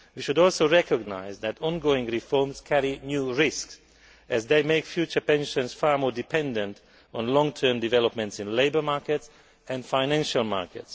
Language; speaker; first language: English; non-native, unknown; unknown